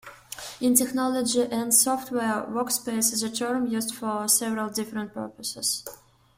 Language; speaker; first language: English; non-native, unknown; Russian